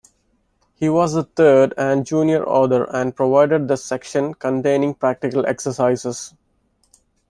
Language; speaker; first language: English; non-native, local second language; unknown